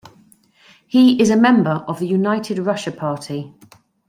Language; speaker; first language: English; native; English